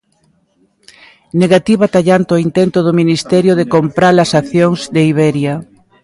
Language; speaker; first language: Galician; native; Galician